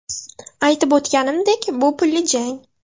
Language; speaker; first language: Uzbek; non-native, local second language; Russian